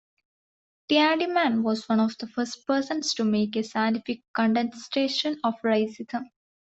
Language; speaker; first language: English; non-native, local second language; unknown